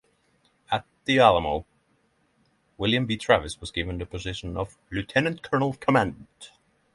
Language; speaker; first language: English; non-native, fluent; Norwegian